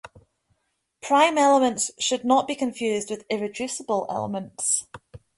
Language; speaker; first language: English; native; English